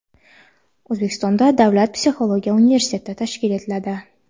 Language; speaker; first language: Uzbek; non-native, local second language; Kara-Kalpak